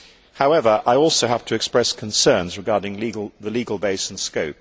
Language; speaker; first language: English; native; English